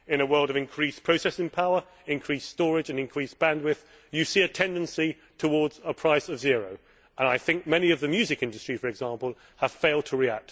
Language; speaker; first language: English; native; English